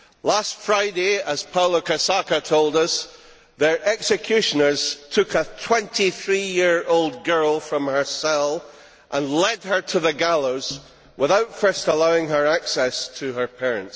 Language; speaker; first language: English; native; English